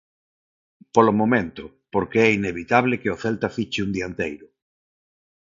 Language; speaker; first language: Galician; non-native, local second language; Spanish